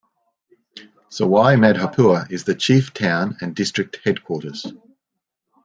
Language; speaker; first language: English; native; English